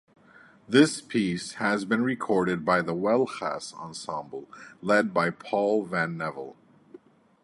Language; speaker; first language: English; native; English